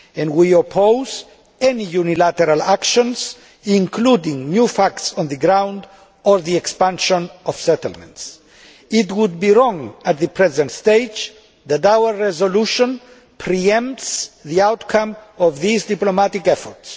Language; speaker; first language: English; non-native, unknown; Greek